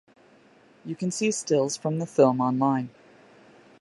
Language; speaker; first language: English; native; English